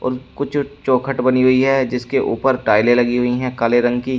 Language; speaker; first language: Hindi; native; Hindi